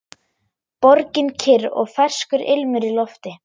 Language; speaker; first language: Icelandic; non-native, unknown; German